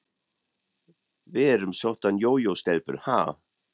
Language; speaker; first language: Icelandic; non-native, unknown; German